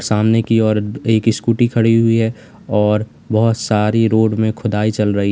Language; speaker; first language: Hindi; native; Hindi